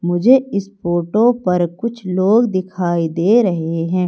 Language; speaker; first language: Hindi; native; Hindi